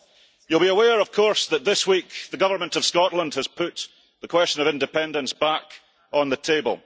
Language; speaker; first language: English; early bilingual, heritage; English